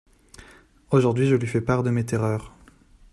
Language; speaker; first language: French; non-native, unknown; Chinese